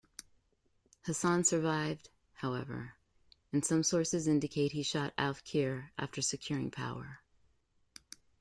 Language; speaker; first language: English; native; English